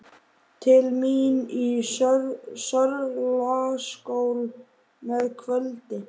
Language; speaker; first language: Icelandic; native; Icelandic